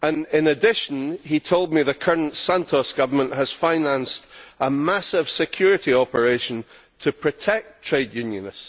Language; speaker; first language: English; native; English